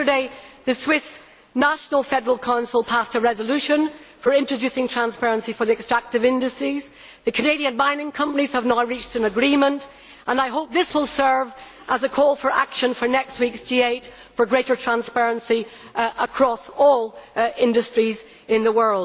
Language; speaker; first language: English; native; English